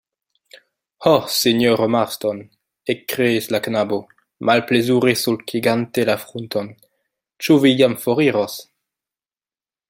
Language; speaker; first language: Esperanto; non-native, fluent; French